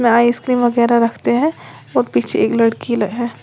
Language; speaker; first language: Hindi; native; Hindi